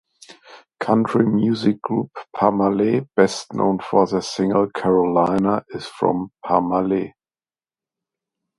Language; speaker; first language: English; non-native, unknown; German